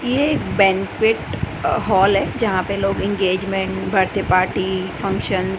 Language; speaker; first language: Hindi; non-native, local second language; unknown